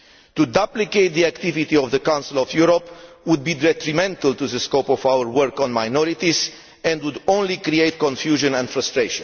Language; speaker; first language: English; non-native, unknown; Romanian